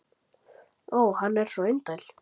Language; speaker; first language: Icelandic; native; Icelandic